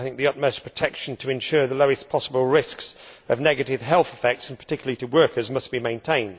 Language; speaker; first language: English; native; English